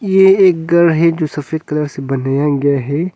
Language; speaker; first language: Hindi; non-native, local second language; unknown